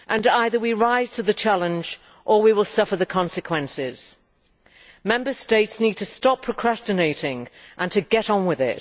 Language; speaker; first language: English; native; English